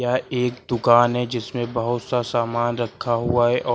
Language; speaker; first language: Hindi; native; Hindi